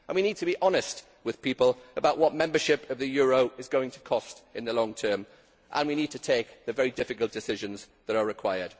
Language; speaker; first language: English; native; English